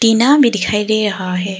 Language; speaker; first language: Hindi; early bilingual, other home language; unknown